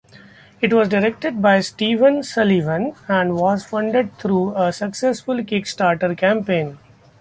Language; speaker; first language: English; non-native, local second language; Marathi